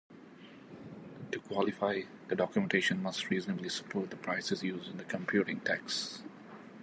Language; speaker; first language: English; non-native, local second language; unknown